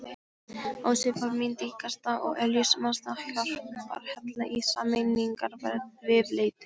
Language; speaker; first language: Icelandic; non-native, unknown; Polish